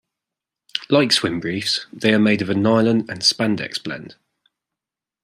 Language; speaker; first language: English; native; English